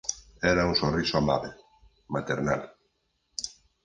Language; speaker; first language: Galician; native; Galician